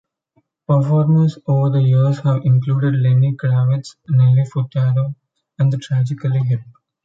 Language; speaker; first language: English; non-native, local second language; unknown